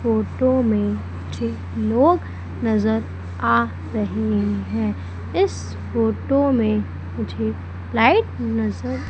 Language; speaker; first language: Hindi; native; Hindi